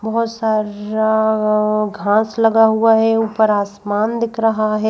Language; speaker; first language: Hindi; native; Hindi